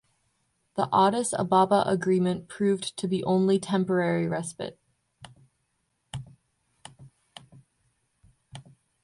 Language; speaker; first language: English; native; English